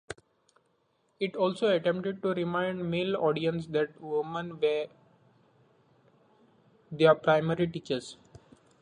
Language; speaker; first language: English; non-native, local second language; Marathi